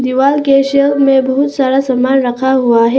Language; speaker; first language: Hindi; early bilingual, other home language; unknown